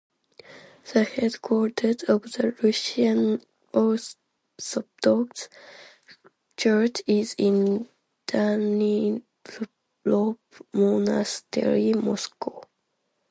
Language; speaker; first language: English; non-native, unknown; Japanese